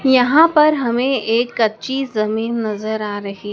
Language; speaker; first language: Hindi; native; Hindi